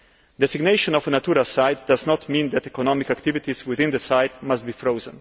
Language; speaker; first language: English; non-native, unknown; Slovenian